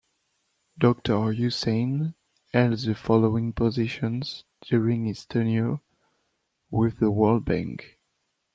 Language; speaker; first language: English; non-native, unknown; French